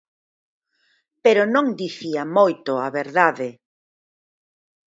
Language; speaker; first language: Galician; native; Galician